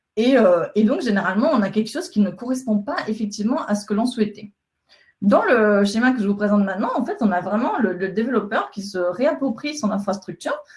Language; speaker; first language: French; non-native, fluent; Spanish